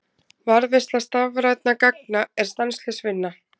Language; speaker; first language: Icelandic; native; Icelandic